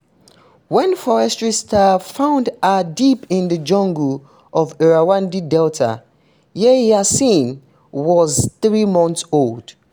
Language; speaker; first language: English; non-native, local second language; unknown